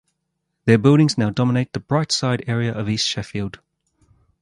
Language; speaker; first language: English; native; English